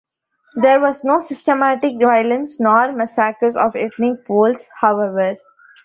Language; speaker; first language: English; non-native, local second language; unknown